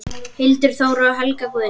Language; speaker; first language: Icelandic; native; Icelandic